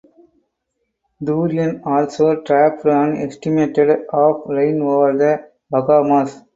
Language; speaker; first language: English; non-native, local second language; Tamil